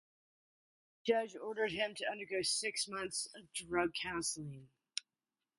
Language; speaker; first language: English; native; English